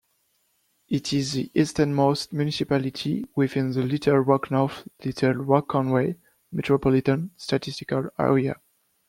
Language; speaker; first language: English; non-native, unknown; French